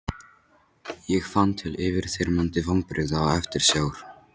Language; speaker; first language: Icelandic; non-native, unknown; Polish